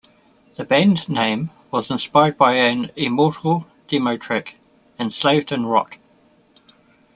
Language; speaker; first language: English; native; English